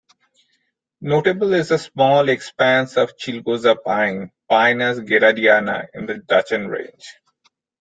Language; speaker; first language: English; non-native, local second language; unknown